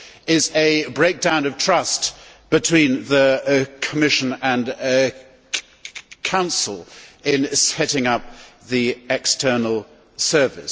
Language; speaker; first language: English; native; English